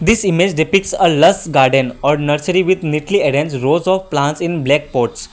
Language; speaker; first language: English; non-native, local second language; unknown